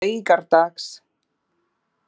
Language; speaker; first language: Icelandic; non-native, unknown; Portuguese